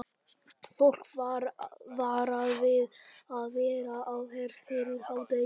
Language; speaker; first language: Icelandic; non-native, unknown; Polish